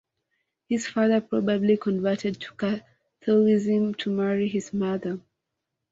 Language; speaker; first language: English; non-native, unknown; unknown